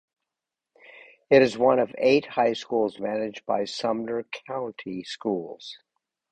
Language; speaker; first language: English; native; English